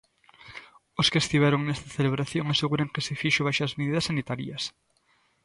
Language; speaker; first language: Galician; native; Galician